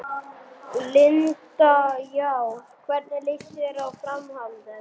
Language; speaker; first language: Icelandic; non-native, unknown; German